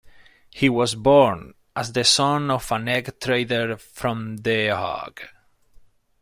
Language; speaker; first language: English; non-native, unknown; Spanish